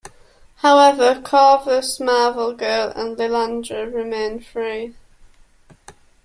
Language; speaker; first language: English; native; English